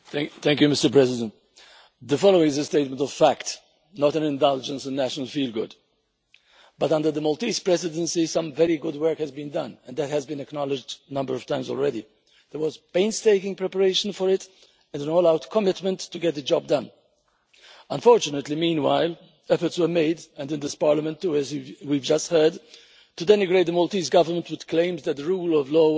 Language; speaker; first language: English; non-native, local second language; Maltese